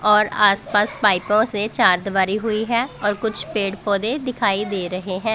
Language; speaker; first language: Hindi; non-native, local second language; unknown